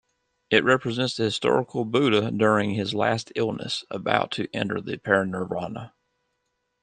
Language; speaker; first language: English; native; English